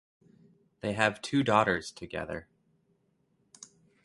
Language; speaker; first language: English; native; English